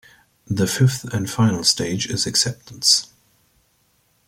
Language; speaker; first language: English; native; English